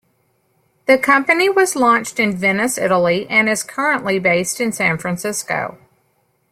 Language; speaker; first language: English; native; English